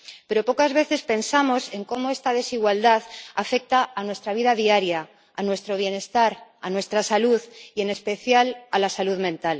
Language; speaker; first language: Spanish; native; Spanish